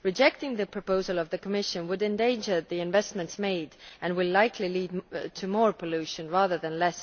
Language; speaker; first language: English; non-native, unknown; Estonian